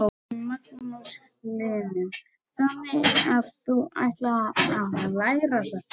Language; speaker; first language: Icelandic; native; Icelandic